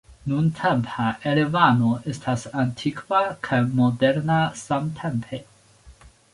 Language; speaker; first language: Esperanto; non-native, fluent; Chinese